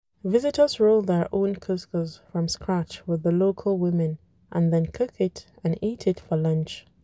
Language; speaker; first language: English; non-native, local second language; Hausa